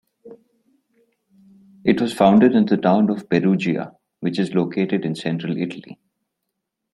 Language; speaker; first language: English; non-native, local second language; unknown